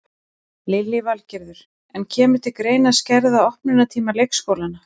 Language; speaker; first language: Icelandic; native; Icelandic